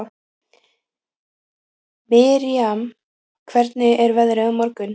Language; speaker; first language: Icelandic; native; Icelandic